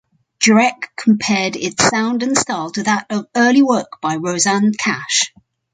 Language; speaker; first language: English; native; English